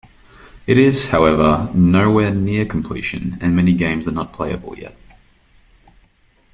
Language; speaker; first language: English; native; English